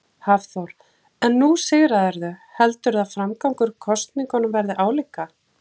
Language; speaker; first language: Icelandic; native; Icelandic